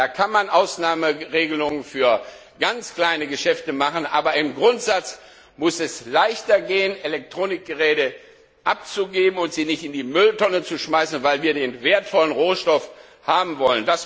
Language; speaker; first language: German; non-native, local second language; Luxembourgish